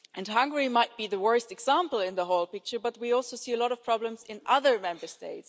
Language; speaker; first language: English; non-native, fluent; German